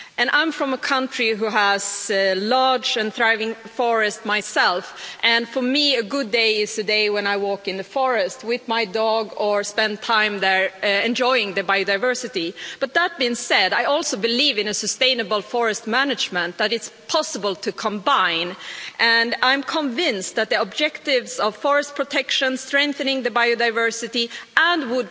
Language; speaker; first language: English; non-native, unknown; Swedish